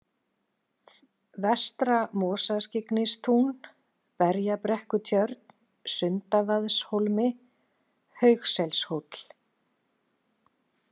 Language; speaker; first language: Icelandic; native; Icelandic